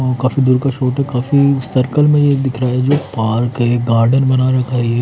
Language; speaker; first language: Hindi; native; Hindi